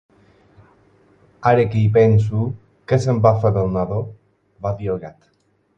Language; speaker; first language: Catalan; non-native, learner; Spanish